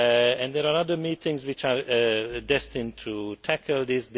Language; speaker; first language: English; non-native, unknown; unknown